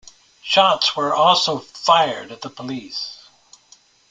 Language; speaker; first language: English; native; English